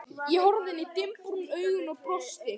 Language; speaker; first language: Icelandic; native; Icelandic